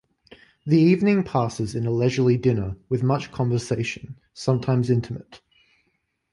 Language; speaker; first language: English; native; English